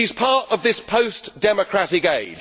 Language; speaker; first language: English; native; English